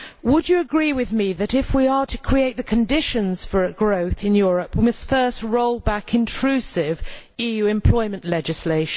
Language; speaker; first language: English; native; English